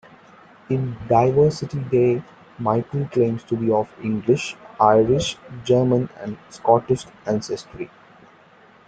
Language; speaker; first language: English; non-native, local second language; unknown